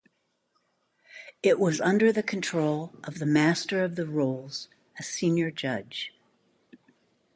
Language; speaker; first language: English; native; English